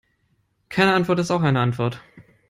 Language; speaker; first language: English; non-native, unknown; German